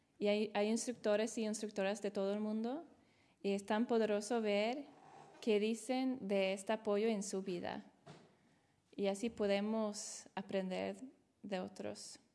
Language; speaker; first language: Spanish; non-native, fluent; Swedish